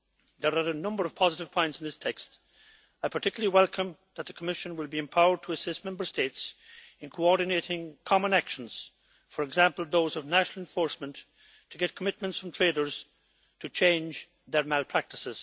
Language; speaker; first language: English; native; English